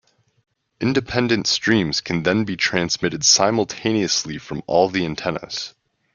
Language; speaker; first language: English; native; English